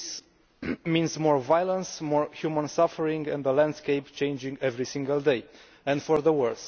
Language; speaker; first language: English; non-native, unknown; Romanian